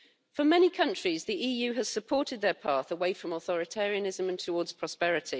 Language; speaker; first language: English; native; English